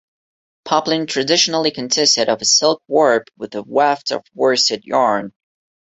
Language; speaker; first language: English; non-native, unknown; Portuguese